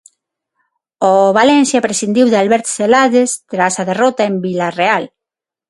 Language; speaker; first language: Galician; non-native, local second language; Spanish